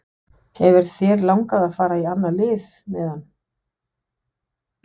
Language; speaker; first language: Icelandic; non-native, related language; Danish